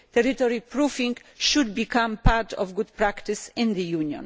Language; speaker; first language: English; non-native, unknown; Polish